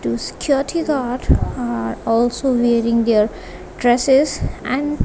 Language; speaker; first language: English; non-native, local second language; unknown